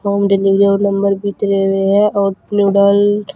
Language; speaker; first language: Hindi; native; Hindi